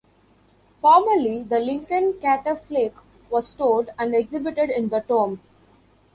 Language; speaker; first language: English; non-native, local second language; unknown